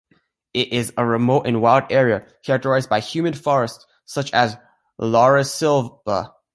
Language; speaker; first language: English; native; English